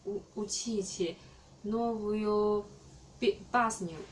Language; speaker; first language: Russian; non-native, learner; Chinese